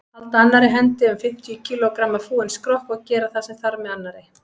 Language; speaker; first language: Icelandic; native; Icelandic